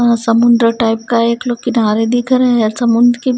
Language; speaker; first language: Hindi; non-native, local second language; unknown